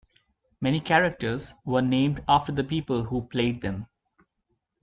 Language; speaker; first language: English; non-native, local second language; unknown